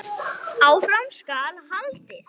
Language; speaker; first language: Icelandic; native; Icelandic